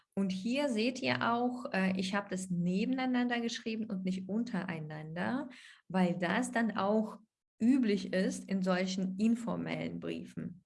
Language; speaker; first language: German; non-native, fluent; Russian